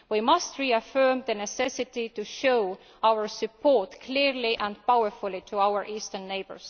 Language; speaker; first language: English; non-native, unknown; Estonian